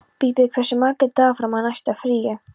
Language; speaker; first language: Icelandic; non-native, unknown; Polish